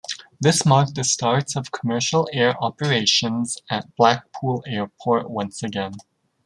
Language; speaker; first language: English; native; English